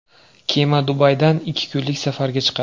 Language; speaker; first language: Uzbek; native; Uzbek